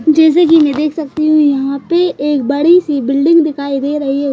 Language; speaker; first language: Hindi; native; Hindi